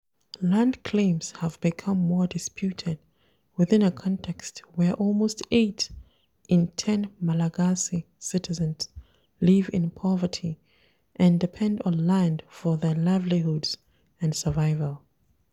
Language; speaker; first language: English; non-native, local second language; Hausa